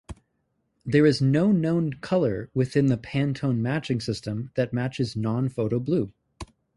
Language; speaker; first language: English; native; English